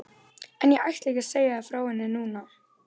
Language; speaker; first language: Icelandic; native; Icelandic